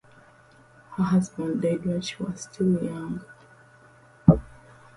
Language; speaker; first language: English; non-native, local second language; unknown